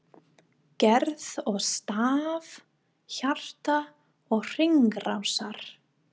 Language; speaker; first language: Icelandic; non-native, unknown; English